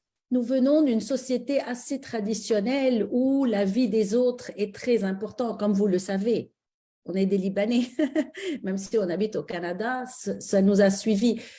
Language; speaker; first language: French; native; French